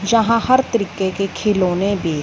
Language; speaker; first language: Hindi; non-native, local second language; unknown